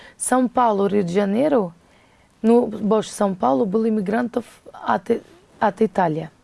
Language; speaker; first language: Russian; non-native, fluent; Portuguese